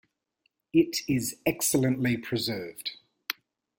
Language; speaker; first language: English; native; English